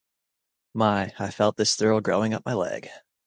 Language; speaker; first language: English; native; English